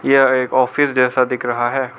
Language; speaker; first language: Hindi; non-native, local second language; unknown